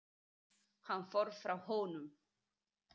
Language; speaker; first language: Icelandic; native; Icelandic